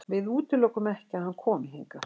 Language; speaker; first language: Icelandic; native; Icelandic